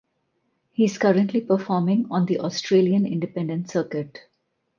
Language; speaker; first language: English; non-native, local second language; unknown